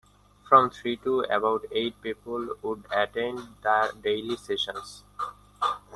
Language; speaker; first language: English; non-native, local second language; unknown